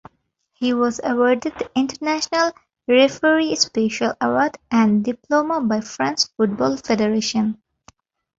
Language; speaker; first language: English; non-native, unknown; Bangla